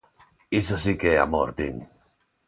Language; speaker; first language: Galician; non-native, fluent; Spanish